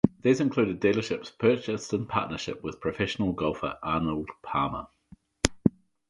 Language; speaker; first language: English; native; English